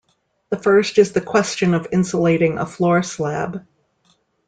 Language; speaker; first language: English; native; English